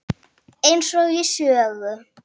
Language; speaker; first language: Icelandic; native; Icelandic